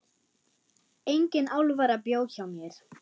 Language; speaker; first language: Icelandic; non-native, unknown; German